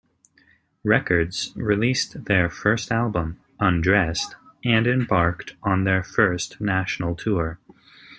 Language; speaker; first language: English; native; English